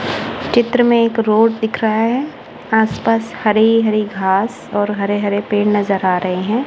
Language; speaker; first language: Hindi; non-native, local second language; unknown